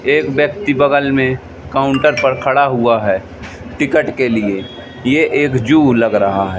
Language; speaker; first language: Hindi; native; Hindi